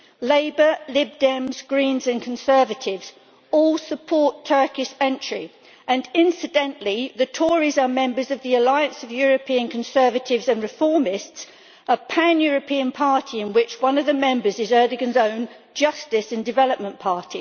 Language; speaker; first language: English; native; English